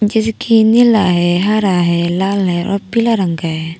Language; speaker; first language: Hindi; non-native, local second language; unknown